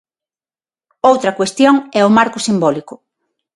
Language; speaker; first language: Galician; non-native, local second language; Spanish